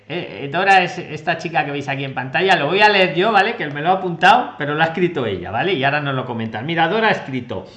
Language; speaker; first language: Spanish; native; Spanish